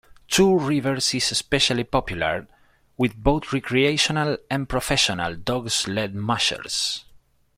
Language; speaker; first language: English; non-native, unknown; Spanish